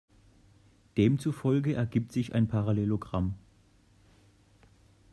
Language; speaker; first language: German; native; German